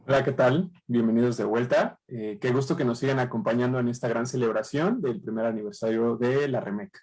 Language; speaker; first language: Spanish; native; Spanish